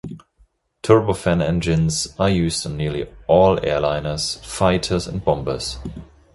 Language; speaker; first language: English; non-native, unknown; German